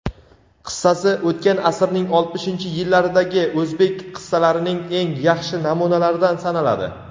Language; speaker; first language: Uzbek; native; Uzbek